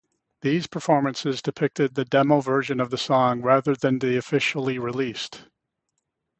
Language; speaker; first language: English; native; English